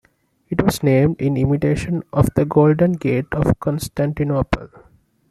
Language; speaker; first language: English; non-native, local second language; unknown